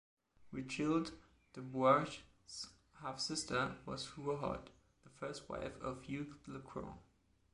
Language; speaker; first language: English; non-native, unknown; German